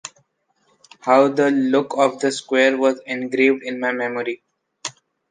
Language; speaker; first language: English; non-native, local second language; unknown